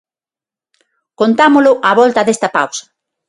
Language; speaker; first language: Galician; non-native, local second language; Spanish